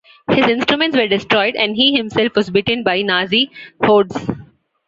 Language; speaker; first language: English; non-native, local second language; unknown